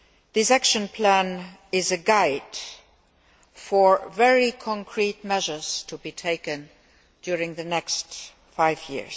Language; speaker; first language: English; non-native, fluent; Luxembourgish